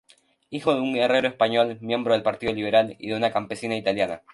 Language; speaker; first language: Spanish; native; Spanish